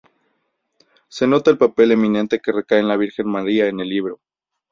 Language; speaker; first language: Spanish; native; Spanish